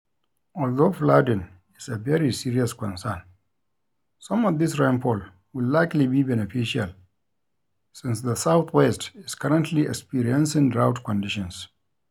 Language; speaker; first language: English; non-native, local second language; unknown